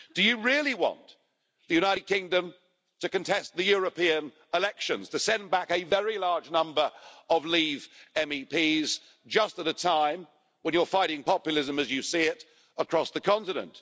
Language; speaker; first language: English; native; English